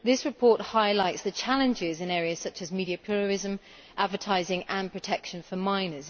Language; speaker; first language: English; native; English